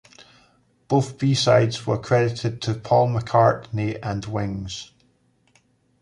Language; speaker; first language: English; native; English